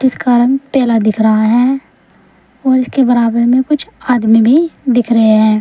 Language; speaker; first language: Hindi; native; Hindi